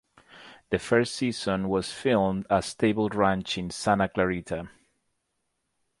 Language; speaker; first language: English; native; English